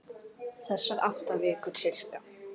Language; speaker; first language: Icelandic; native; Icelandic